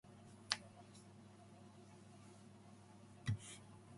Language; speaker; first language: English; non-native, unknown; Japanese